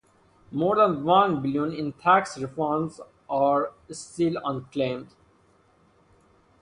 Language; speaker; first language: English; non-native, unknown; Persian